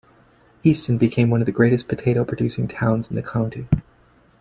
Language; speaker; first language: English; native; English